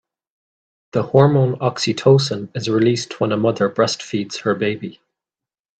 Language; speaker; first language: English; native; English